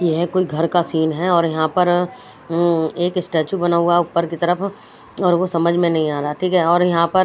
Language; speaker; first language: Hindi; non-native, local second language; Punjabi